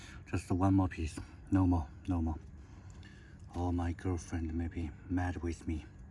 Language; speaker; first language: English; non-native, learner; Chinese